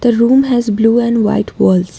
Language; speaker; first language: English; non-native, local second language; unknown